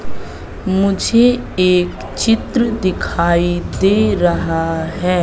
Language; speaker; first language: Hindi; native; Hindi